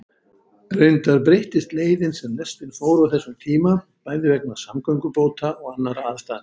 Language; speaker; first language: Icelandic; native; Icelandic